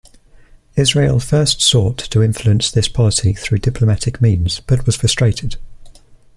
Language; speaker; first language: English; native; English